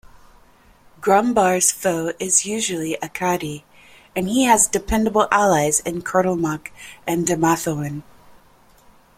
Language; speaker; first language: English; native; English